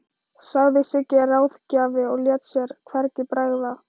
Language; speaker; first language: Icelandic; non-native, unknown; Thai